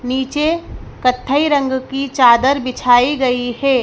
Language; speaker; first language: Hindi; native; Hindi